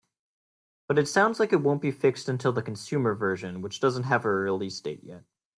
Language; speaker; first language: English; native; English